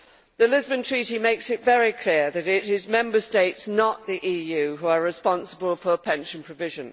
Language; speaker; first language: English; native; English